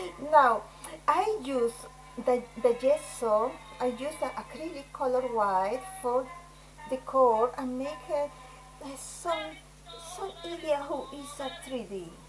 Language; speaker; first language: English; non-native, learner; Spanish